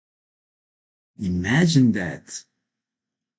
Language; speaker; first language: English; non-native, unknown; Spanish